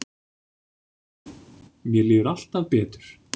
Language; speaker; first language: Icelandic; native; Icelandic